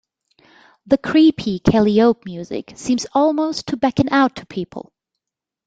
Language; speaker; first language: English; non-native, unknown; German